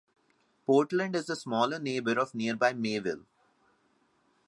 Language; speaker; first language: English; non-native, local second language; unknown